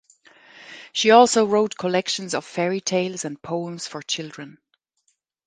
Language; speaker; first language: English; non-native, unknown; German